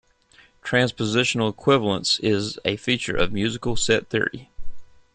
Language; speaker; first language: English; native; English